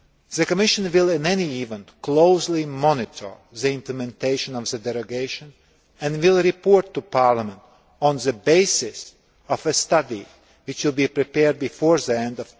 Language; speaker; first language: English; non-native, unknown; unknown